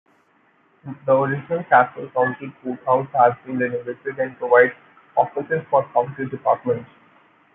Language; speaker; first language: English; non-native, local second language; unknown